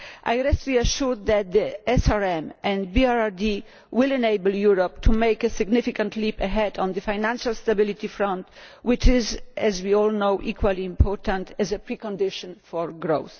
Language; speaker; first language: English; non-native, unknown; Polish